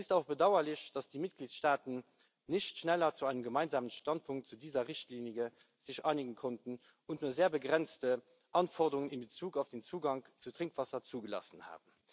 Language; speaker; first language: German; non-native, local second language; Luxembourgish